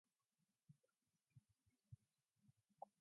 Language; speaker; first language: English; non-native, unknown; Mongolian